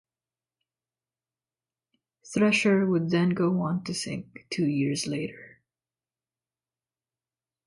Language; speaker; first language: English; non-native, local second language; Filipino